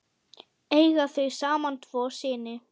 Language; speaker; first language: Icelandic; non-native, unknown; German